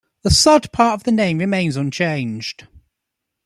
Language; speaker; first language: English; native; English